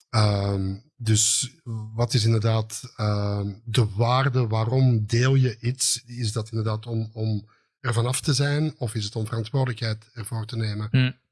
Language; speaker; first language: Dutch; native; Dutch